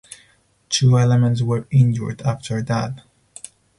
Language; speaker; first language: English; non-native, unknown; Spanish